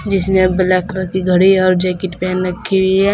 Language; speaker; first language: Hindi; native; Hindi